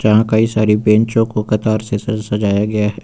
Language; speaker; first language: Hindi; native; Hindi